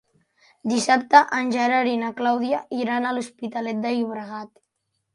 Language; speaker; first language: Catalan; native; Catalan